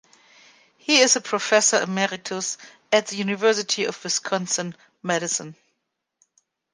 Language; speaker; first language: English; non-native, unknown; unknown